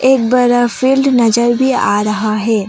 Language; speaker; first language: Hindi; non-native, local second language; Assamese